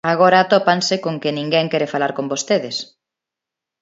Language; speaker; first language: Galician; non-native, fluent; Spanish